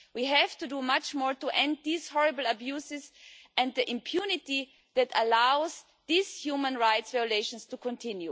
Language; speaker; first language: English; non-native, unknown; German